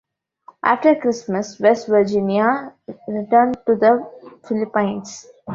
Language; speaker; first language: English; non-native, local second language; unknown